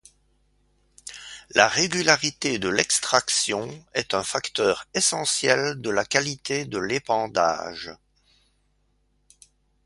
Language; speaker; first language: French; native; French